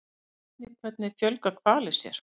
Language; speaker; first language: Icelandic; native; Icelandic